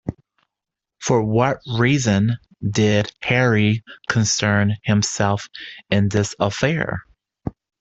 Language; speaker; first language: English; native; English